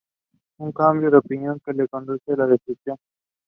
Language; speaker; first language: English; non-native, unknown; Spanish